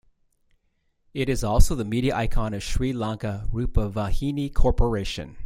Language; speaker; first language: English; native; English